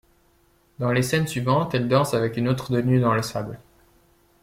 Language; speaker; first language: French; native; French